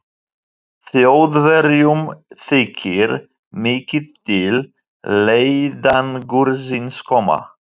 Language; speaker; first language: Icelandic; non-native, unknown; Polish